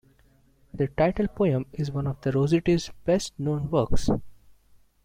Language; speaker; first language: English; non-native, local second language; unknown